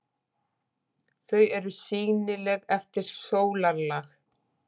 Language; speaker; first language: Icelandic; native; Icelandic